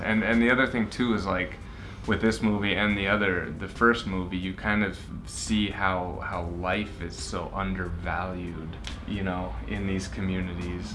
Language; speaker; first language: English; native; English